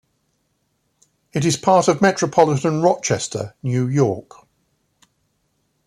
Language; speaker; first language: English; native; English